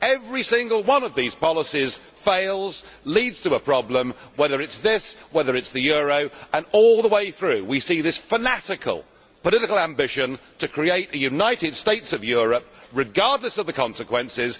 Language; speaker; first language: English; native; English